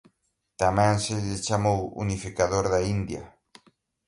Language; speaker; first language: Galician; native; Galician